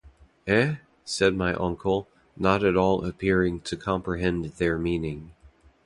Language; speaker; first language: English; native; English